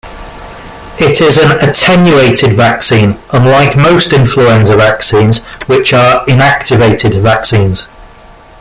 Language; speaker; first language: English; native; English